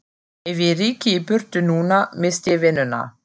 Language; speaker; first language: Icelandic; non-native, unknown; German